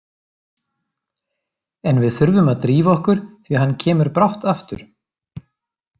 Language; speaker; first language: Icelandic; native; Icelandic